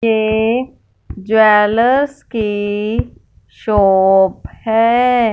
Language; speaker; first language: Hindi; non-native, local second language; Punjabi